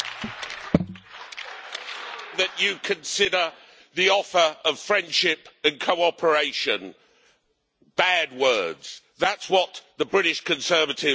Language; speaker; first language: English; native; English